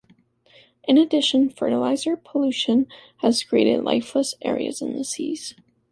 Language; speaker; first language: English; native; English